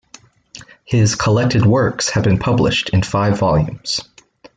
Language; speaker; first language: English; native; English